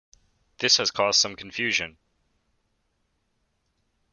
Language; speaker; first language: English; native; English